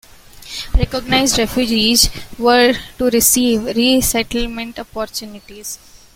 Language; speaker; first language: English; non-native, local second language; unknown